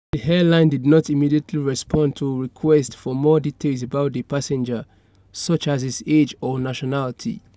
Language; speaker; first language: English; non-native, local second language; Yoruba